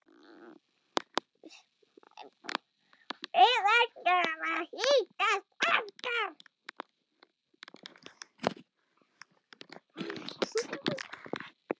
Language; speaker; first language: Icelandic; non-native, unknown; German